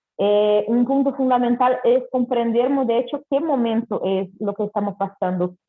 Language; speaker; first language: Spanish; non-native, related language; Portuguese